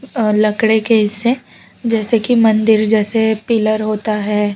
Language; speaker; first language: Hindi; non-native, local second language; Gujarati